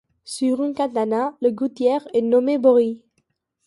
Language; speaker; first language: French; non-native, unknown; Catalan